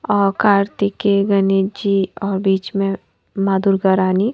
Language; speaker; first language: Hindi; native; Hindi